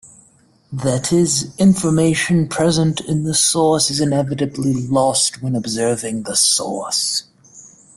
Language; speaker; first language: English; native; English